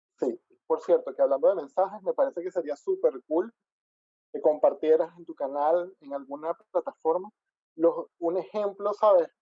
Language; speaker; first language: Spanish; native; Spanish